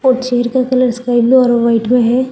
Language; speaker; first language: Hindi; non-native, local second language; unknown